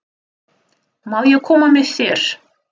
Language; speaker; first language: Icelandic; non-native, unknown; Russian